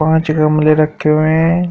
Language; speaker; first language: Hindi; native; Hindi